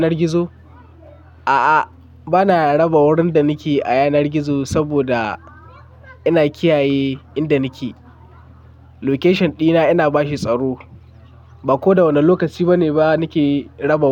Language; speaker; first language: Hausa; non-native, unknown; Akan